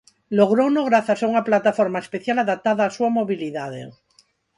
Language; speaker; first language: Galician; non-native, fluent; Spanish